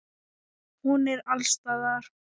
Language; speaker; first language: Icelandic; non-native, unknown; Thai